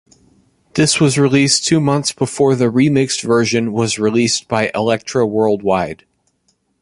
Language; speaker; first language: English; native; English